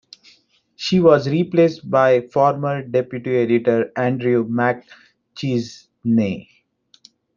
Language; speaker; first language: English; non-native, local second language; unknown